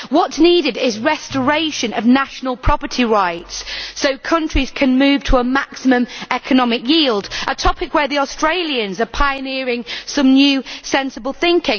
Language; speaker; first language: English; native; English